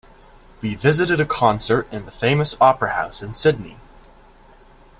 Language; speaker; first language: English; native; English